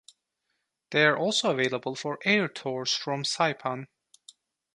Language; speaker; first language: English; non-native, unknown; Turkish